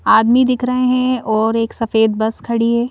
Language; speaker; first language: Hindi; native; Hindi